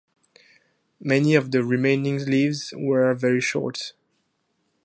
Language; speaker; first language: English; non-native, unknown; French